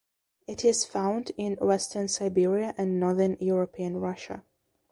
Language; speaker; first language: English; non-native, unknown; Belarusian